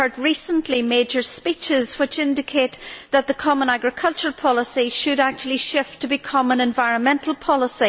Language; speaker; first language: English; native; English